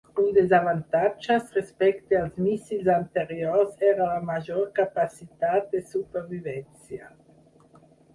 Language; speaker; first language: Catalan; non-native, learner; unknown